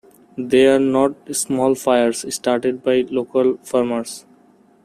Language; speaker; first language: English; non-native, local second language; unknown